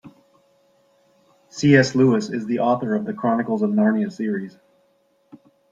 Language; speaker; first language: English; native; English